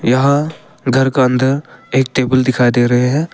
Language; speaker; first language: Hindi; early bilingual, other home language; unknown